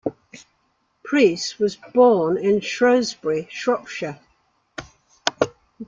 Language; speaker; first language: English; native; English